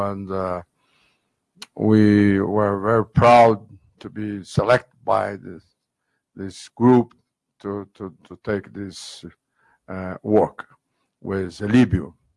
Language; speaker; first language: English; non-native, learner; Portuguese